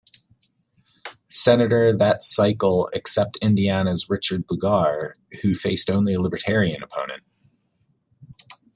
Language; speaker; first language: English; native; English